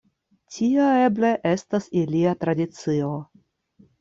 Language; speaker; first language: Esperanto; non-native, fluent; Russian